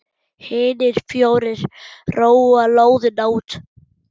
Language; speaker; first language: Icelandic; non-native, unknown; German